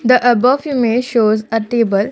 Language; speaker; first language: English; non-native, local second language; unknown